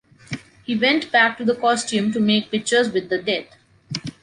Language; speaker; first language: English; non-native, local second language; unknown